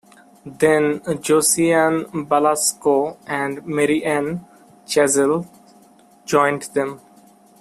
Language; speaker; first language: English; non-native, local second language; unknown